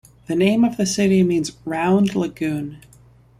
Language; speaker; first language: English; native; English